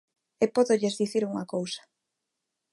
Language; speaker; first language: Galician; non-native, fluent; Spanish